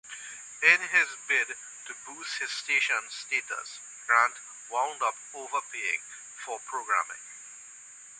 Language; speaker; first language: English; native; English